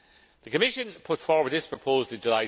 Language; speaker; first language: English; non-native, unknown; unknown